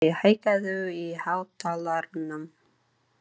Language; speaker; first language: Icelandic; non-native, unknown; English